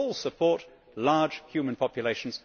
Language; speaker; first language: English; native; English